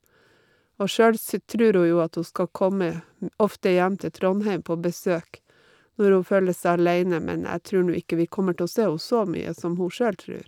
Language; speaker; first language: Norwegian; native; Norwegian